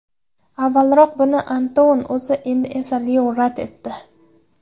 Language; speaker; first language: Uzbek; non-native, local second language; Kara-Kalpak